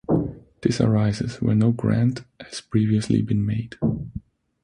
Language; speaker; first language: English; non-native, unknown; German